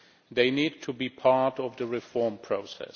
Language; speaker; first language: English; non-native, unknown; Czech